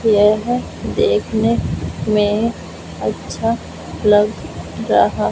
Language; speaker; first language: Hindi; non-native, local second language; Punjabi